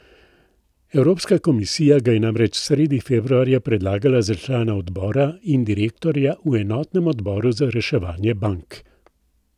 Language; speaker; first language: Slovenian; native; Slovenian